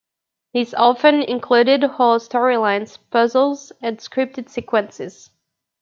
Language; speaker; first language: English; native; English